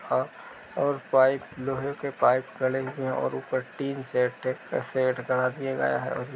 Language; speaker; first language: Hindi; native; Hindi